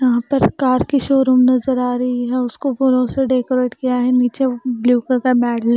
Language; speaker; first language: Hindi; non-native, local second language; Punjabi